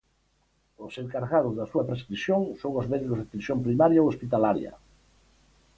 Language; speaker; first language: Galician; native; Galician